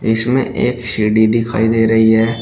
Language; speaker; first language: Hindi; native; Hindi